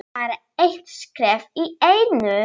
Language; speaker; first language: Icelandic; non-native, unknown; Polish